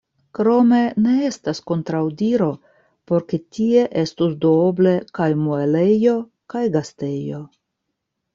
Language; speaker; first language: Esperanto; non-native, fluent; Russian